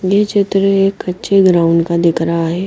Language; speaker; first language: Hindi; native; Hindi